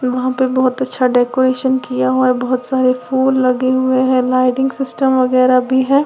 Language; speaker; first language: Hindi; native; Hindi